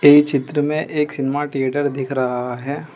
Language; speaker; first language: Hindi; non-native, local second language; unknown